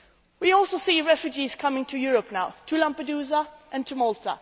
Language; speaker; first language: English; non-native, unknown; Swedish